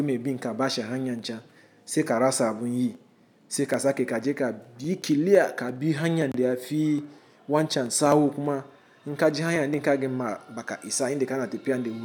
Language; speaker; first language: Hausa; non-native, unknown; Igbo